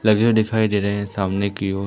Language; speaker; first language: Hindi; native; Hindi